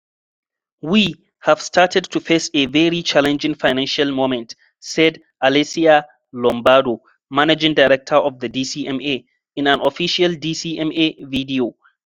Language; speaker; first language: English; non-native, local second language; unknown